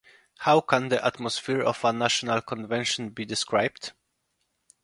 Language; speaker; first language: English; non-native, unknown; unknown